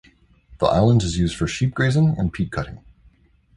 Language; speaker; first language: English; native; English